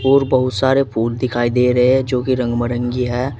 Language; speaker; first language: Hindi; native; Hindi